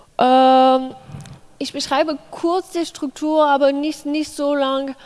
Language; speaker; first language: German; non-native, fluent; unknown